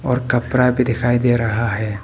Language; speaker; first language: Hindi; non-native, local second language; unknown